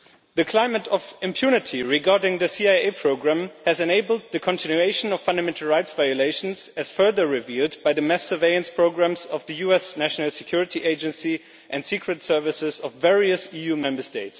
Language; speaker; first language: English; non-native, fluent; German